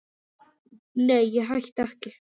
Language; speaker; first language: Icelandic; non-native, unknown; English